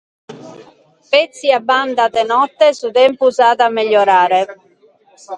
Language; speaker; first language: Sardinian; native; Sardinian